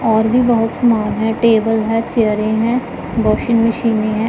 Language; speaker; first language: Hindi; non-native, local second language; Punjabi